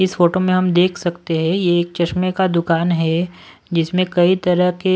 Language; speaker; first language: Hindi; non-native, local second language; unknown